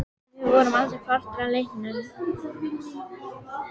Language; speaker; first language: Icelandic; native; Icelandic